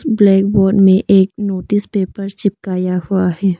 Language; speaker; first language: Hindi; non-native, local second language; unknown